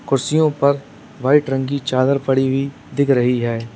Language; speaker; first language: Hindi; native; Hindi